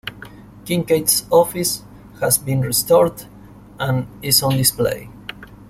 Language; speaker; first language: English; non-native, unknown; Spanish